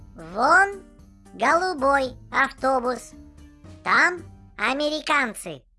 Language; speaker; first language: Russian; non-native, learner; Japanese